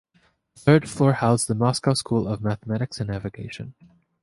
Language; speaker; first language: English; native; English